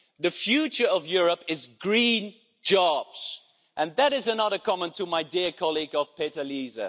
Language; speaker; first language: English; non-native, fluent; Dutch